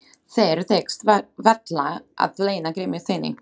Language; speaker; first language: Icelandic; non-native, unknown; Slovak